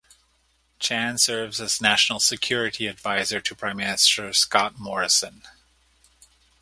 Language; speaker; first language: English; native; English